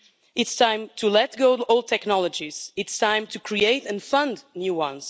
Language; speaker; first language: English; non-native, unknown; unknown